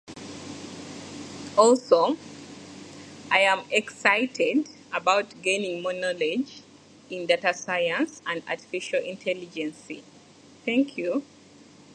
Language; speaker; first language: English; native; English